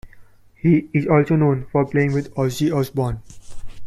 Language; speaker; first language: English; non-native, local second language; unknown